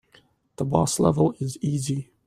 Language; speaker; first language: English; native; English